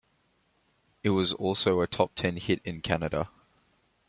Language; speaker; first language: English; native; English